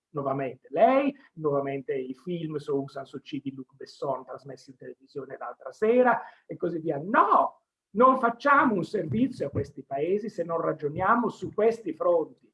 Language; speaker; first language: Italian; native; Italian